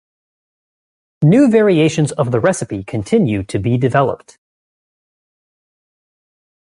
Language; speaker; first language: English; native; English